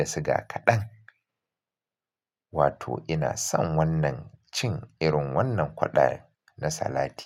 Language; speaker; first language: Hausa; native; Hausa